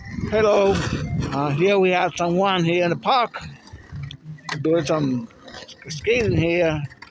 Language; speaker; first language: English; non-native, fluent; Spanish